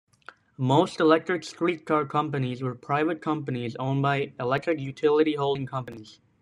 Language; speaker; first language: English; native; English